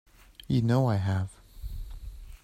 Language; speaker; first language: English; native; English